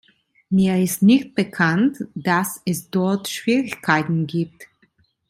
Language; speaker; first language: German; non-native, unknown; Italian